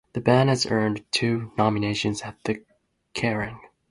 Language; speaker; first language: English; non-native, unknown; Japanese